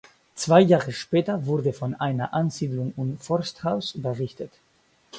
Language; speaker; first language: German; non-native, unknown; Basque